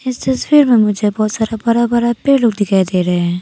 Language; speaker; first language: Hindi; non-native, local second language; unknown